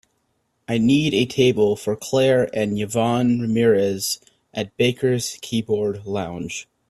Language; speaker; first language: English; native; English